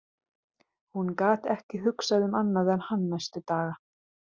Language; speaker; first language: Icelandic; non-native, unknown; Hungarian